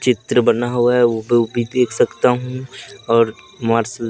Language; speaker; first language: Hindi; native; Hindi